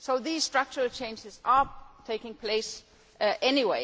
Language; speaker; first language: English; non-native, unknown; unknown